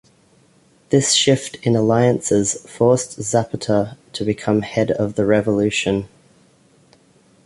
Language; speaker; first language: English; native; English